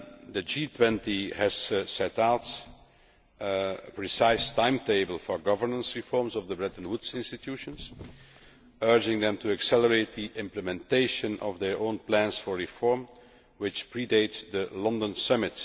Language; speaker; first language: English; non-native, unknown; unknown